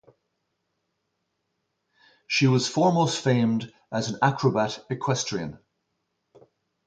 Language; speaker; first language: English; native; English